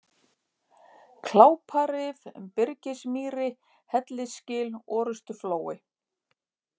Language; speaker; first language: Icelandic; native; Icelandic